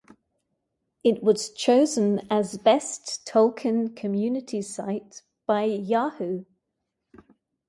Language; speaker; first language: English; native; English